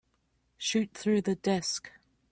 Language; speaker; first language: English; native; English